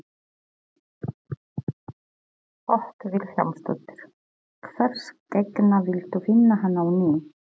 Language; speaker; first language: Icelandic; non-native, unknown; Polish